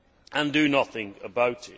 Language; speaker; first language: English; native; English